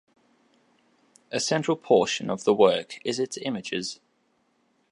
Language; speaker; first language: English; native; English